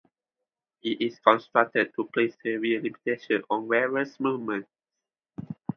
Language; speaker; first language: English; non-native, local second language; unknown